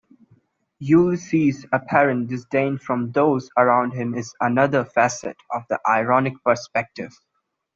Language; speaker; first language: English; non-native, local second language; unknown